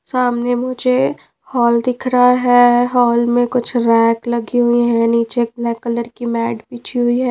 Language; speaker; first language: Hindi; non-native, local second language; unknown